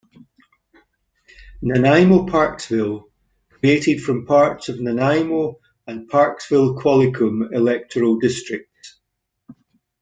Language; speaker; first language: English; native; English